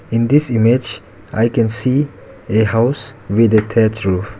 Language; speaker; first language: English; non-native, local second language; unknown